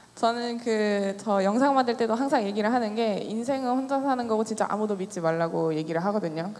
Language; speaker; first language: Korean; native; Korean